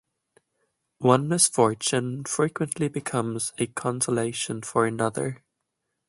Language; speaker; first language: English; non-native, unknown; German